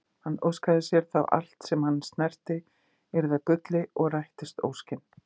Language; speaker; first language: Icelandic; native; Icelandic